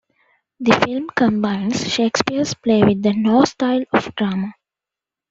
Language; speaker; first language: English; non-native, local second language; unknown